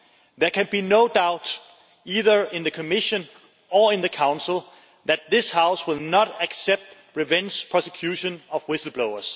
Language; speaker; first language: English; non-native, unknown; Danish